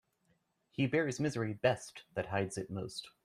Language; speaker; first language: English; native; English